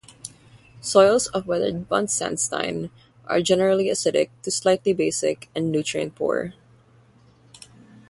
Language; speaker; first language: English; non-native, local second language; Filipino